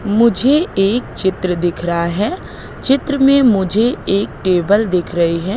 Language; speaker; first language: Hindi; native; Hindi